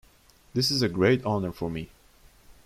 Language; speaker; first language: English; non-native, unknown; Turkish